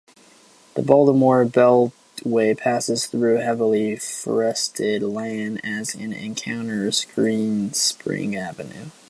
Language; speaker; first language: English; native; English